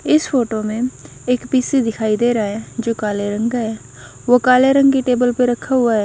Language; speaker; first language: Hindi; non-native, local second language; Punjabi